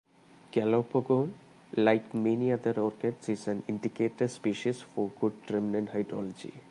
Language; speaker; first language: English; non-native, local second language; Malayalam